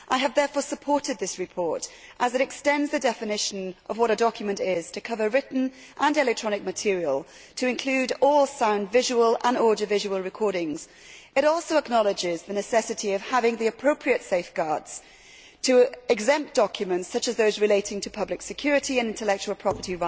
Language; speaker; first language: English; native; English